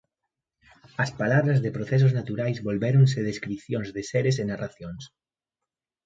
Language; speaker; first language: Galician; native; Galician